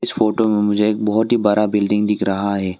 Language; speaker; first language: Hindi; non-native, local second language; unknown